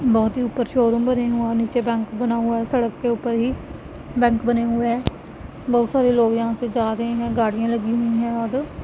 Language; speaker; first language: Hindi; non-native, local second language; Punjabi